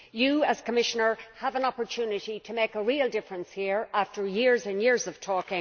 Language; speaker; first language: English; native; English